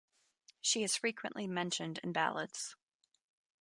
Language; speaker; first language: English; native; English